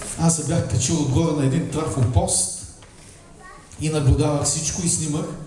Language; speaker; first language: Bulgarian; native; Bulgarian